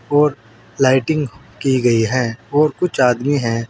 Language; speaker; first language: Hindi; native; Hindi